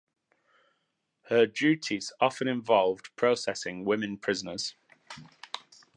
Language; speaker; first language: English; native; English